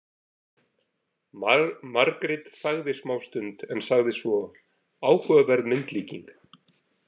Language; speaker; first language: Icelandic; native; Icelandic